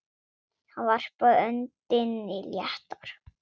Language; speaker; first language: Icelandic; non-native, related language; Swedish